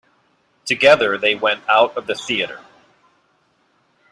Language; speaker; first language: English; native; English